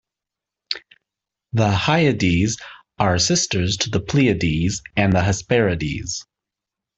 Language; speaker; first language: English; native; English